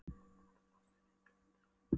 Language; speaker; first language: Icelandic; non-native, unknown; Polish